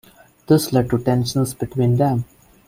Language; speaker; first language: English; non-native, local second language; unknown